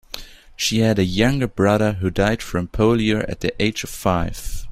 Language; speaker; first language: English; non-native, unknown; German